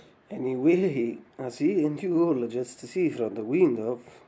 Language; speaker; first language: English; non-native, fluent; Italian